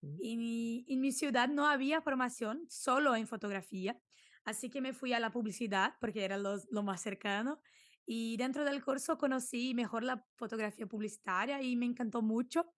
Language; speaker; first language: Spanish; non-native, related language; Portuguese